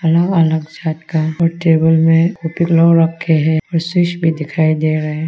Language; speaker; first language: Hindi; non-native, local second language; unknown